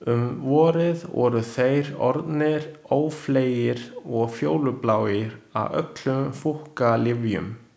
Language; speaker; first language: Icelandic; non-native, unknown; Chinese